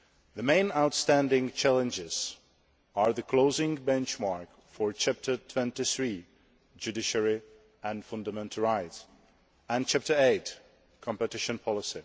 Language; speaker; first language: English; non-native, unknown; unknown